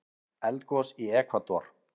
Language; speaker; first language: Icelandic; native; Icelandic